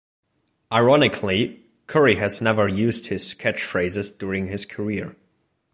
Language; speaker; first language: English; non-native, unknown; German